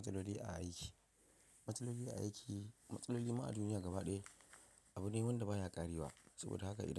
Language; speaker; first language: Hausa; non-native, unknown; Yoruba